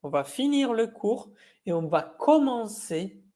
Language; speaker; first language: French; non-native, fluent; Spanish